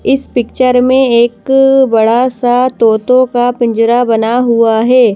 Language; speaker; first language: Hindi; native; Hindi